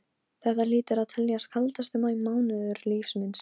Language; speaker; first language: Icelandic; non-native, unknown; Polish